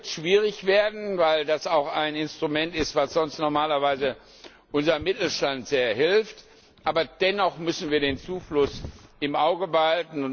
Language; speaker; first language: German; non-native, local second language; Luxembourgish